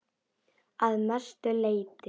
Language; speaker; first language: Icelandic; non-native, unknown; Polish